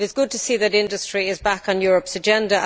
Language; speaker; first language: English; native; English